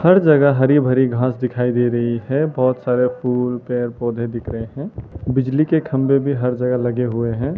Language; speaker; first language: Hindi; non-native, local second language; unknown